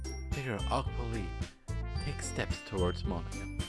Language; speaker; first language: English; non-native, fluent; German